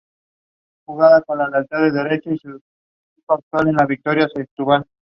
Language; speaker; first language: English; non-native, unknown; Spanish